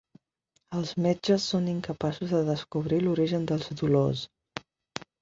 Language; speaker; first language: Catalan; non-native, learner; Spanish